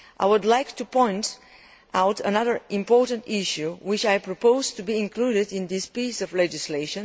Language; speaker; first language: English; non-native, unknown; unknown